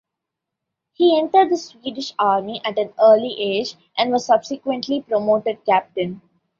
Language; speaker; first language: English; non-native, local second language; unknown